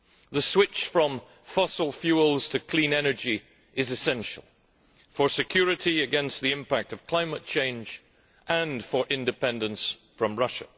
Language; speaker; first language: English; native; English